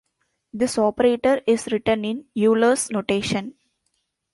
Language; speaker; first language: English; non-native, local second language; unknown